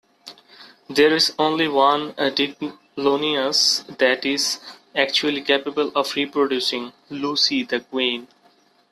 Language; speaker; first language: English; non-native, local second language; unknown